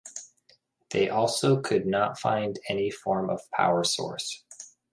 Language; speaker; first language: English; native; English